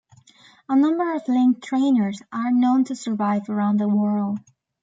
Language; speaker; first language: English; native; English